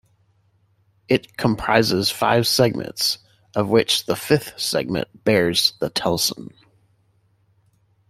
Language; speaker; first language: English; native; English